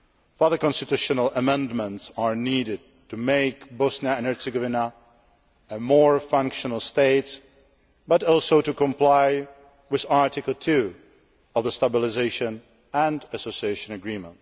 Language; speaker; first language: English; non-native, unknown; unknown